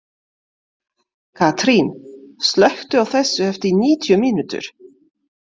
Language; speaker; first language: Icelandic; non-native, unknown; French